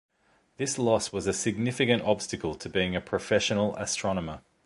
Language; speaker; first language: English; native; English